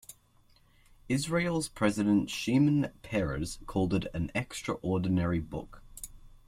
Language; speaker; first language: English; native; English